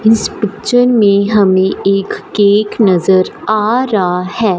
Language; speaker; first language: Hindi; non-native, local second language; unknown